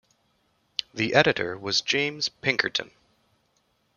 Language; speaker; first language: English; native; English